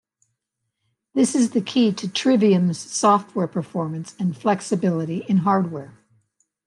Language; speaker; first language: English; native; English